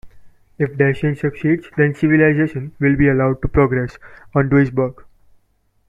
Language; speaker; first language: English; non-native, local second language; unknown